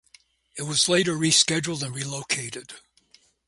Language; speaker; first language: English; native; English